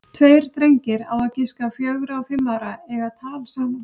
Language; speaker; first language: Icelandic; native; Icelandic